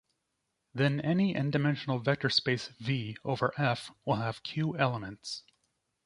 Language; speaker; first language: English; native; English